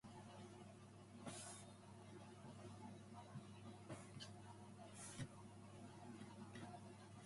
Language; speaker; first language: English; non-native, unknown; Japanese